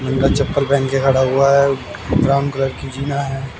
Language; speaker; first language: Hindi; native; Hindi